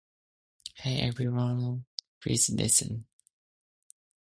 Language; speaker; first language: English; non-native, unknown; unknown